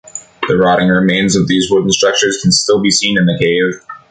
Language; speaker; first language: English; native; English